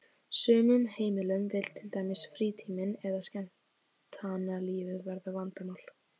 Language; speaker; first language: Icelandic; native; Icelandic